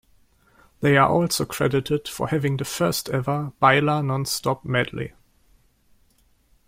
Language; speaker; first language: English; non-native, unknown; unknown